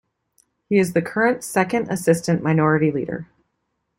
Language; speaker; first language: English; native; English